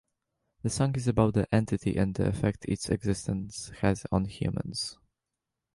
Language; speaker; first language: English; native; English